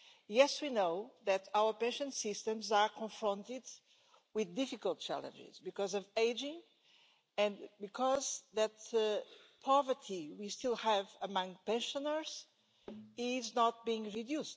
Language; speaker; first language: English; non-native, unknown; Portuguese